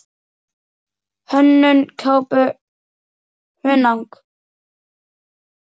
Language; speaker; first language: Icelandic; native; Icelandic